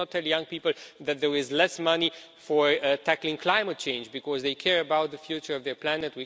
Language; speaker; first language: English; non-native, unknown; Romanian